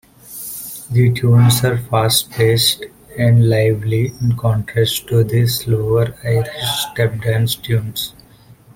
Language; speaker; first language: English; non-native, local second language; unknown